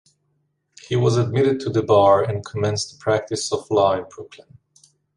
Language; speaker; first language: English; native; English